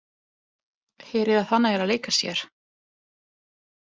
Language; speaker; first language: Icelandic; non-native, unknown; Italian